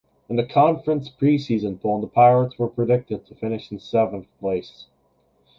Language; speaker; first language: English; native; English